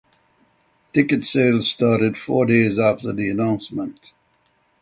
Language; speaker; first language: English; native; English